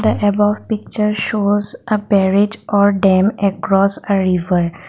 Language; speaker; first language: English; non-native, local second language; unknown